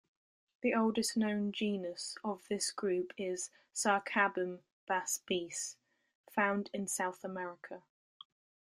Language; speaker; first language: English; native; English